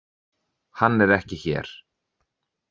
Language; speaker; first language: Icelandic; native; Icelandic